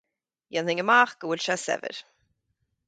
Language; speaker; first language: Irish; native; Irish